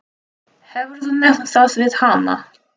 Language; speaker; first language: Icelandic; non-native, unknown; Russian